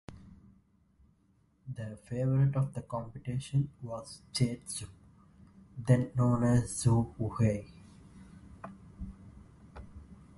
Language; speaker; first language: English; non-native, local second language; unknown